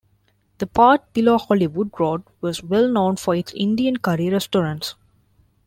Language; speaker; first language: English; non-native, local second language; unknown